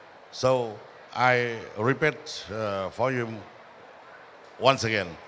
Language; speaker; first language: English; non-native, learner; Vietnamese